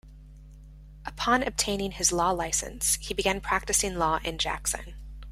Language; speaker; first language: English; native; English